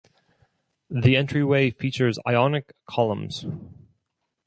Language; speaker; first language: English; non-native, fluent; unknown